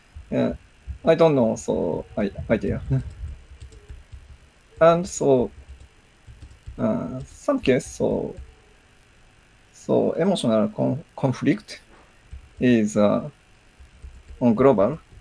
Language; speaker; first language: English; non-native, learner; Japanese